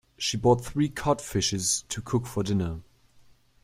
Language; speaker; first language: English; non-native, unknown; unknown